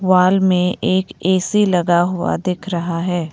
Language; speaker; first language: Hindi; non-native, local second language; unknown